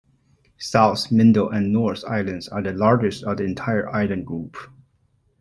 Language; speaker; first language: English; non-native, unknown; Chinese